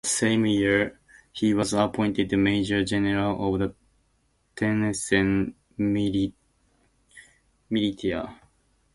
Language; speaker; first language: English; native; English